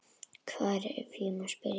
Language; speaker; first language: Icelandic; native; Icelandic